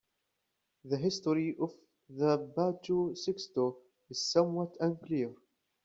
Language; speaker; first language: English; native; English